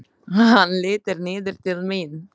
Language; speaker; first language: Icelandic; non-native, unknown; Slovak